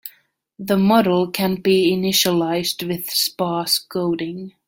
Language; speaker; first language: English; native; English